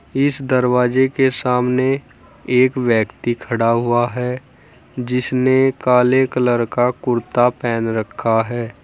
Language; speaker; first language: Hindi; native; Hindi